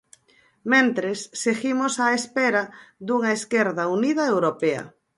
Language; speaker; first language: Galician; native; Galician